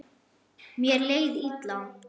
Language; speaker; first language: Icelandic; non-native, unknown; German